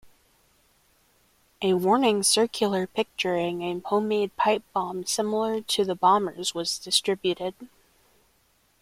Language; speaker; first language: English; native; English